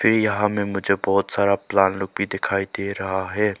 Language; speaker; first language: Hindi; non-native, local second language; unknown